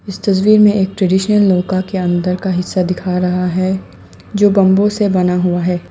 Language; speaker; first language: Hindi; non-native, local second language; Assamese